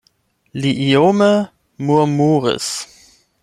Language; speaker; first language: Esperanto; non-native, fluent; German